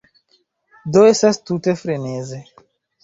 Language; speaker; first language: Esperanto; non-native, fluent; Chinese